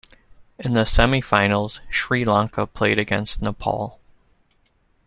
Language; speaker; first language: English; native; English